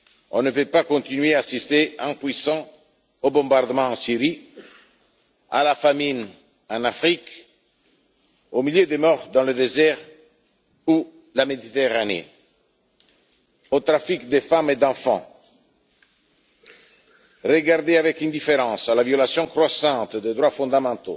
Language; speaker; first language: French; non-native, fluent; Italian